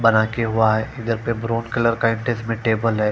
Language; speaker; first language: Hindi; non-native, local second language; Punjabi